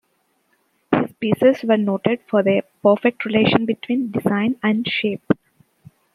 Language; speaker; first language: English; native; English